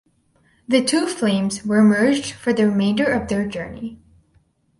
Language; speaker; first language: English; native; English